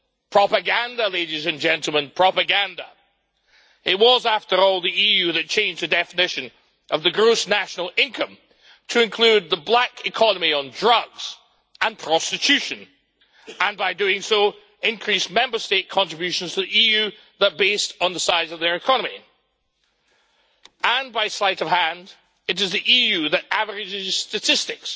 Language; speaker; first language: English; native; English